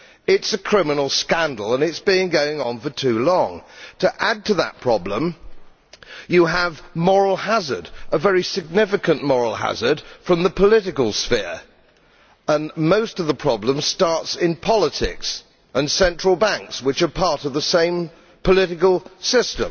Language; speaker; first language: English; native; English